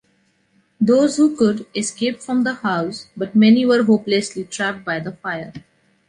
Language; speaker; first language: English; non-native, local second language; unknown